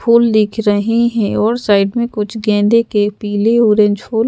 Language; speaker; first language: Hindi; native; Hindi